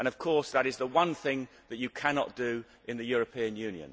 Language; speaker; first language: English; native; English